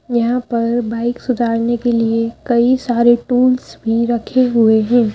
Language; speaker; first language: Hindi; native; Hindi